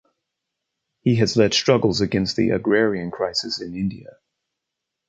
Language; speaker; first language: English; native; English